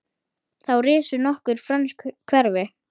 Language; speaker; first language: Icelandic; native; Icelandic